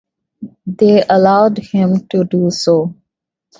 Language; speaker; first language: English; non-native, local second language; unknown